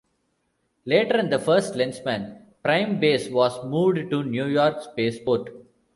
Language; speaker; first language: English; non-native, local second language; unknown